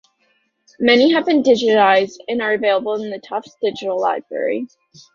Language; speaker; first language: English; native; English